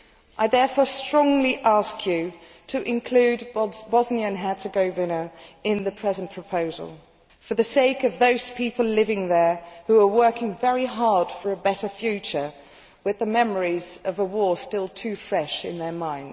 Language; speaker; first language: English; non-native, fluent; Dutch